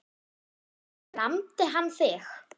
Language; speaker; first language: Icelandic; non-native, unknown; German